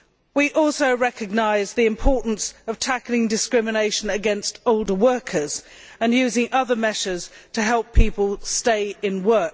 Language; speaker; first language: English; native; English